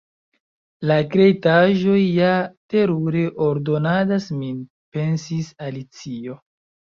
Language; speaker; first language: Esperanto; non-native, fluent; Chinese